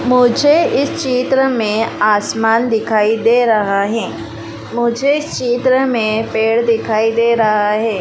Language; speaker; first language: Hindi; native; Hindi